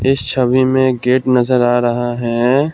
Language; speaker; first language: Hindi; non-native, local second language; Assamese